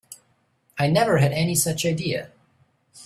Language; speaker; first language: English; non-native, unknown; German